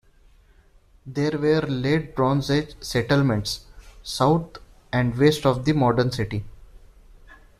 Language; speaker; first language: English; non-native, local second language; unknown